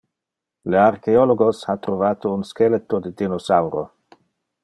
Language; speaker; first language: Interlingua; non-native, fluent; Dutch